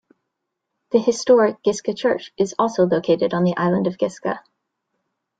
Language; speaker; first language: English; native; English